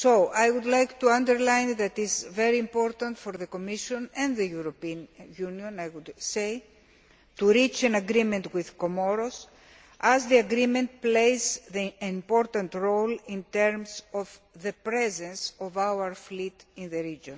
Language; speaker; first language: English; non-native, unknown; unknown